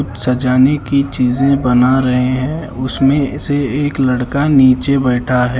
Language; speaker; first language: Hindi; native; Hindi